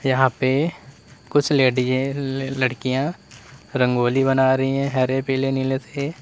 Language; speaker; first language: Hindi; native; Hindi